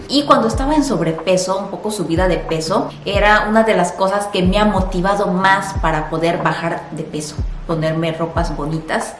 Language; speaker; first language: Spanish; non-native, fluent; Korean